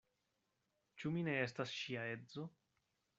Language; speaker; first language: Esperanto; non-native, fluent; Spanish